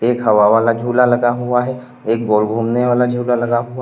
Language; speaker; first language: Hindi; native; Hindi